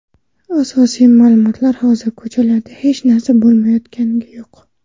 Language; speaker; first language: Uzbek; non-native, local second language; Kara-Kalpak